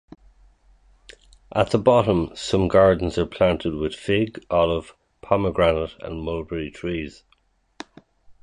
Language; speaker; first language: English; native; English